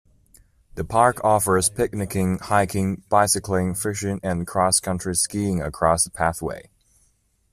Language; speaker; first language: English; non-native, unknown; Chinese